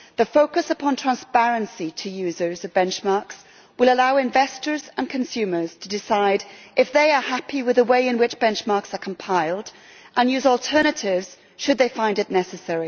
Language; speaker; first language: English; native; English